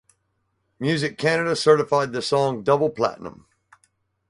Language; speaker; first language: English; native; English